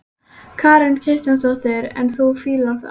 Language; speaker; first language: Icelandic; native; Icelandic